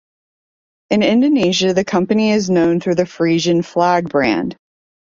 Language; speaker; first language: English; native; English